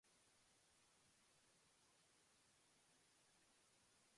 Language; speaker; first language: English; non-native, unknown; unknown